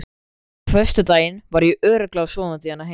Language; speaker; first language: Icelandic; native; Icelandic